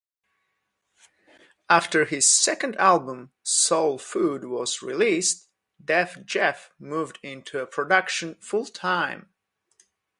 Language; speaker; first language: English; non-native, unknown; Polish